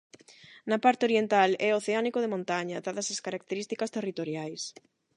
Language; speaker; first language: Galician; non-native, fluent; Spanish